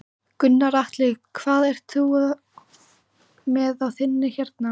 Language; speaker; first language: Icelandic; native; Icelandic